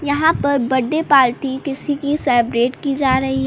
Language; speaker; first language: Hindi; native; Hindi